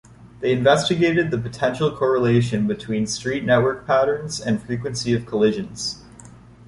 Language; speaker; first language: English; native; English